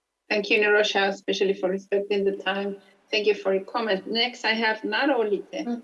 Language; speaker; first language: English; non-native, fluent; Spanish